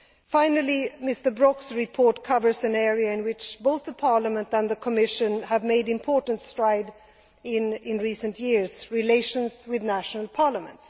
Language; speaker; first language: English; non-native, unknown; Swedish